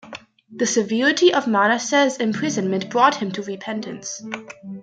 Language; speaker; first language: English; native; English